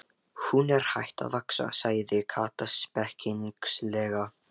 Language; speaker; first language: Icelandic; non-native, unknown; Lithuanian